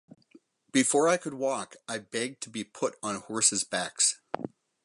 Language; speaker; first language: English; native; English